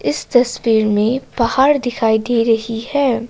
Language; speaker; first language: Hindi; non-native, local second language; Assamese